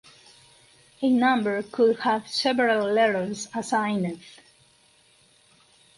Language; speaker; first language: English; non-native, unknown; Spanish